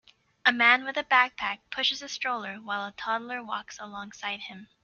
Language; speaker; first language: English; native; English